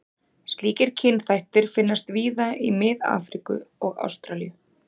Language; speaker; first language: Icelandic; native; Icelandic